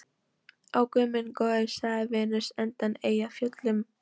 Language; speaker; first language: Icelandic; non-native, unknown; Polish